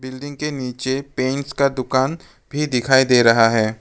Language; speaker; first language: Hindi; non-native, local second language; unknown